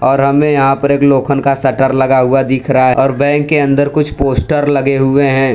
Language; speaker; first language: Hindi; non-native, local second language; Gujarati